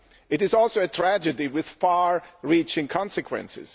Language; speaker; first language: English; non-native, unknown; German